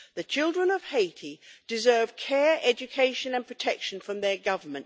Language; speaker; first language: English; native; English